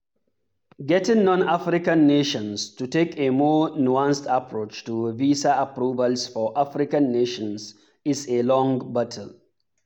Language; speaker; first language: English; non-native, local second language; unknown